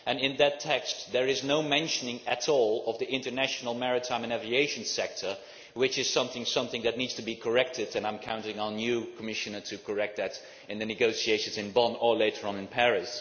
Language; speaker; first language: English; non-native, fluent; Dutch